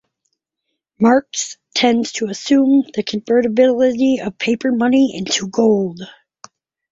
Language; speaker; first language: English; native; English